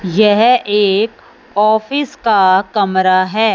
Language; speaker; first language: Hindi; non-native, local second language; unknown